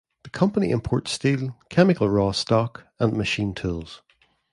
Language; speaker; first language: English; native; English